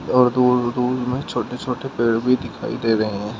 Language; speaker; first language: Hindi; native; Hindi